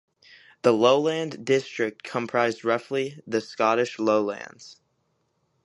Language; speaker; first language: English; native; English